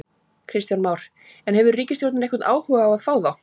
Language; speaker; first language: Icelandic; native; Icelandic